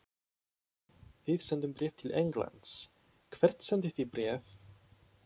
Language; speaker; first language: Icelandic; non-native, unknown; Polish